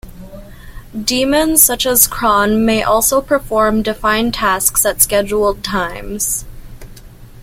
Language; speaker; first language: English; native; English